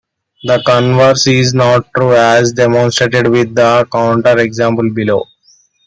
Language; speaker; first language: English; non-native, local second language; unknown